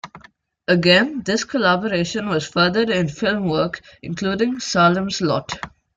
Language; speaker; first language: English; non-native, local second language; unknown